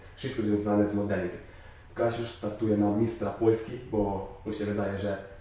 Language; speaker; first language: Polish; non-native, related language; Ukrainian